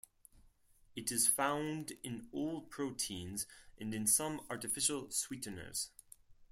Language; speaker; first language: English; non-native, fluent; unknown